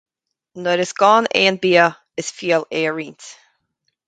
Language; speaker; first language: Irish; native; Irish